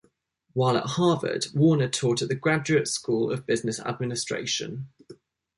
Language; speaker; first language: English; native; English